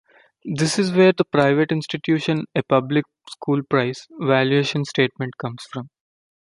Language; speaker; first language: English; non-native, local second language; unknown